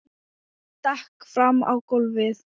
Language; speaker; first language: Icelandic; non-native, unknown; Thai